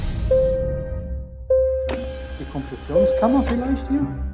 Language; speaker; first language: German; native; German